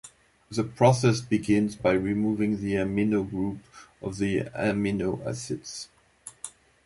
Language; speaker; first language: English; non-native, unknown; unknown